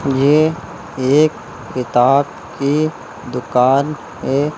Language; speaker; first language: Hindi; native; Hindi